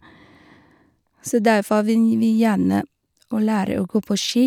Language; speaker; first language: Norwegian; non-native, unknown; Vietnamese